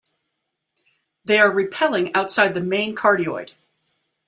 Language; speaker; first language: English; native; English